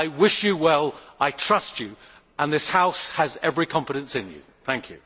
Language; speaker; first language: English; native; English